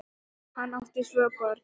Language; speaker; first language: Icelandic; non-native, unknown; Thai